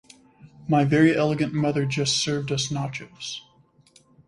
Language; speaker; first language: English; native; English